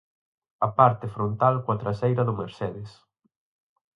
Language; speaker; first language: Galician; native; Galician